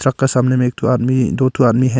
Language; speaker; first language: Hindi; non-native, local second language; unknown